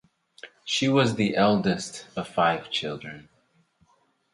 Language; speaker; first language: English; native; English